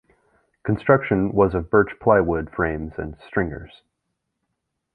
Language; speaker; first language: English; native; English